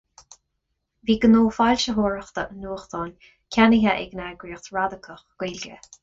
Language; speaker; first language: Irish; non-native, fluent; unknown